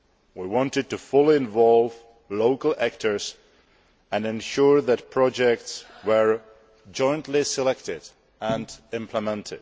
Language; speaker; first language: English; non-native, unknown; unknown